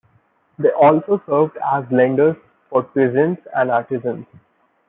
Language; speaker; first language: English; non-native, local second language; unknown